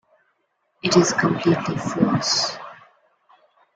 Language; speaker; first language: English; non-native, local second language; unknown